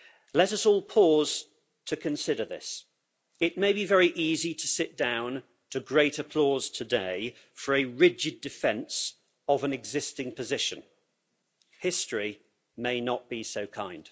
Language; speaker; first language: English; native; English